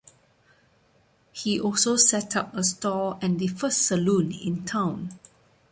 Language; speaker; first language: English; non-native, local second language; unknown